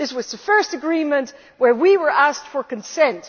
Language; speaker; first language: English; non-native, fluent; Dutch